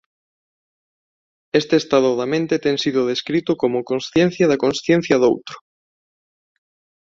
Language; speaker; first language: Galician; non-native, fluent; Spanish